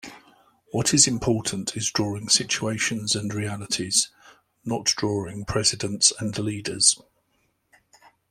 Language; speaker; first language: English; native; English